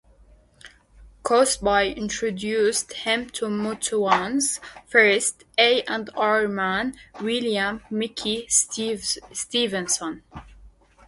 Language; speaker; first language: English; native; English